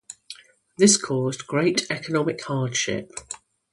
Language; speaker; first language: English; native; English